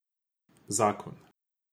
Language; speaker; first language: Slovenian; non-native, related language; Croatian